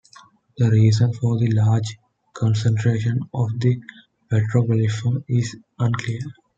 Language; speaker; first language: English; non-native, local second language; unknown